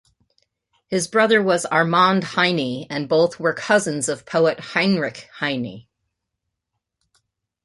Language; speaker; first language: English; native; English